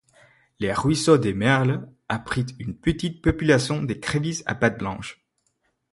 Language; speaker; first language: French; non-native, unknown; Spanish